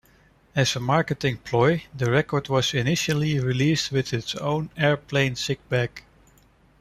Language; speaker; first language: English; non-native, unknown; Dutch